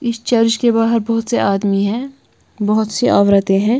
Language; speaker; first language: Hindi; non-native, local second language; Punjabi